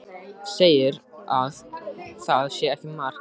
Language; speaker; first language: Icelandic; native; Icelandic